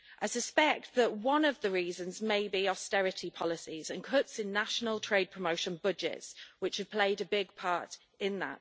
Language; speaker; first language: English; native; English